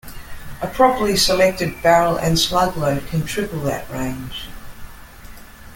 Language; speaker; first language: English; native; English